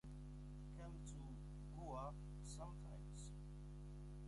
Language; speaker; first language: English; native; English